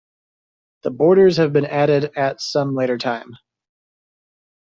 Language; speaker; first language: English; native; English